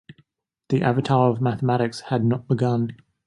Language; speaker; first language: English; native; English